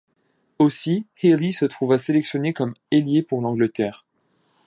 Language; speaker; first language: French; native; French